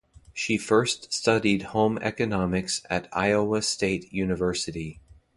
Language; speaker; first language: English; native; English